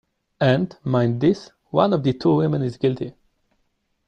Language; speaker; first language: English; non-native, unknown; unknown